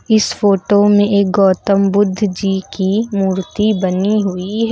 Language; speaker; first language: Hindi; native; Hindi